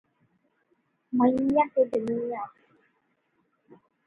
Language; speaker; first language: English; non-native, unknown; Urdu